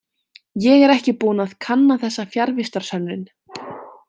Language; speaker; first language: Icelandic; native; Icelandic